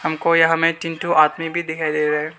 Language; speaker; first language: Hindi; non-native, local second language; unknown